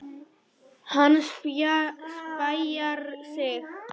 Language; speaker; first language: Icelandic; non-native, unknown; Polish